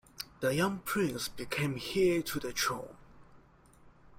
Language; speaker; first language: English; non-native, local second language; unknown